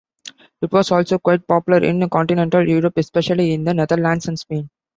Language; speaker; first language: English; non-native, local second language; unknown